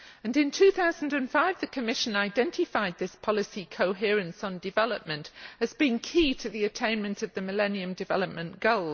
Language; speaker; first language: English; native; English